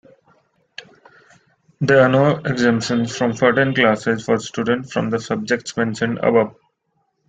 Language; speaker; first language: English; non-native, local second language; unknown